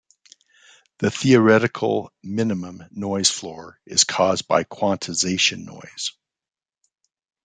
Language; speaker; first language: English; native; English